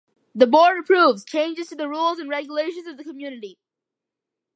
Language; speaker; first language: English; early bilingual, other home language; Malayalam